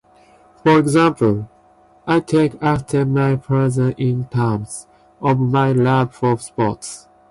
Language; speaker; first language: English; non-native, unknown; Japanese